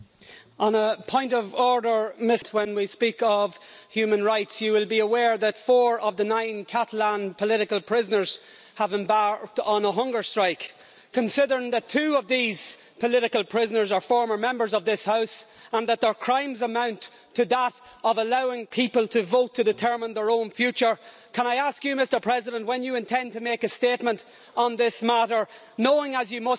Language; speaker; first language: English; native; English